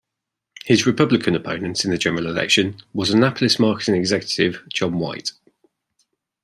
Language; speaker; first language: English; native; English